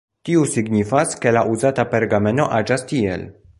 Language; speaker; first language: Esperanto; non-native, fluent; Polish